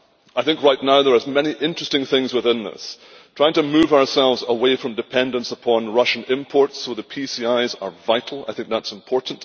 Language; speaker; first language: English; native; English